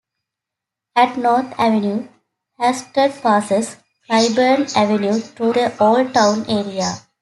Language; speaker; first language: English; native; English